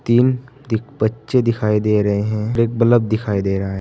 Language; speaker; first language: Hindi; native; Hindi